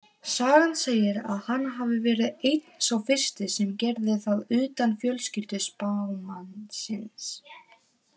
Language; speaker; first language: Icelandic; non-native, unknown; Polish